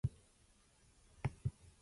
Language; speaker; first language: English; non-native, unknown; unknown